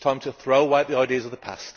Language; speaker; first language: English; native; English